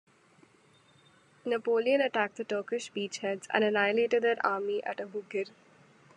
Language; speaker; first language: English; non-native, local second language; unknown